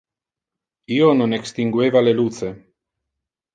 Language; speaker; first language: Interlingua; non-native, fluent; Italian